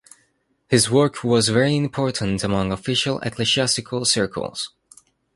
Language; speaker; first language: English; non-native, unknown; Spanish